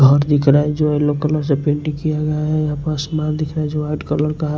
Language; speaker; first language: Hindi; non-native, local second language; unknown